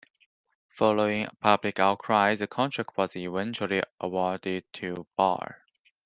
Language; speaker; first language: English; non-native, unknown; Chinese